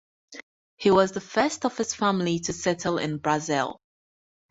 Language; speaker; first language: English; native; English